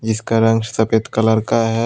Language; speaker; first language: Hindi; non-native, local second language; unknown